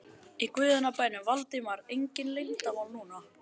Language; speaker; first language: Icelandic; native; Icelandic